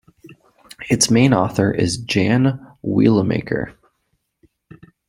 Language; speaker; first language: English; native; English